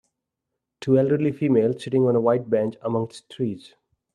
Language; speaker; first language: English; non-native, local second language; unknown